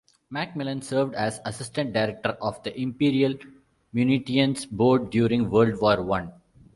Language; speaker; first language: English; non-native, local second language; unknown